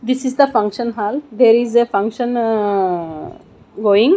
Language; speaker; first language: English; non-native, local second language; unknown